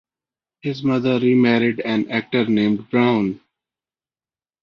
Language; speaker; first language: English; non-native, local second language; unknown